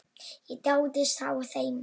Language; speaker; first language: Icelandic; non-native, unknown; Polish